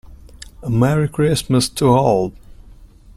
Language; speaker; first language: English; non-native, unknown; Italian